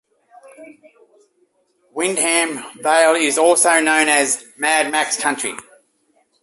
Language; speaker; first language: English; native; English